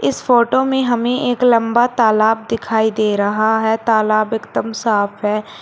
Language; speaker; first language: Hindi; native; Hindi